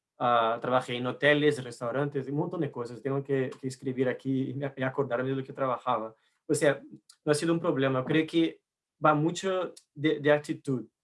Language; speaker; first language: Spanish; non-native, related language; Portuguese